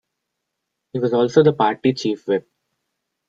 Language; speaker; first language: English; non-native, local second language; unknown